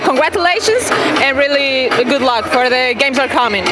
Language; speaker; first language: English; non-native, fluent; Spanish